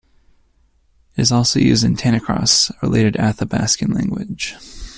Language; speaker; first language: English; native; English